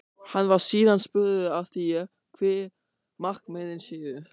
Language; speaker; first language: Icelandic; non-native, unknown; German